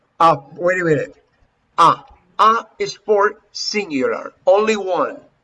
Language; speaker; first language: English; non-native, fluent; Spanish